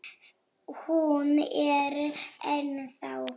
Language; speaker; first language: Icelandic; non-native, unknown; Polish